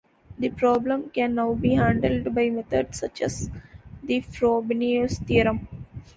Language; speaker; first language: English; non-native, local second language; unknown